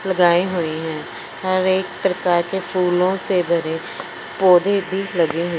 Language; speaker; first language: Hindi; non-native, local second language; Punjabi